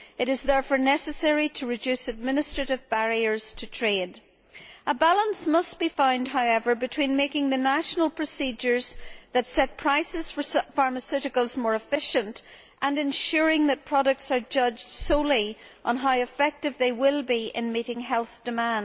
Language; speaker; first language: English; native; English